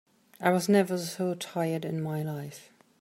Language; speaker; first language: English; non-native, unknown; German